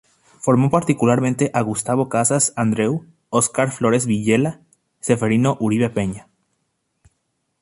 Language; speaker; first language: Spanish; native; Spanish